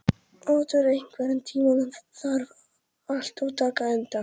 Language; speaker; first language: Icelandic; non-native, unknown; Polish